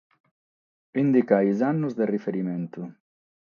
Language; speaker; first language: Sardinian; non-native, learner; Catalan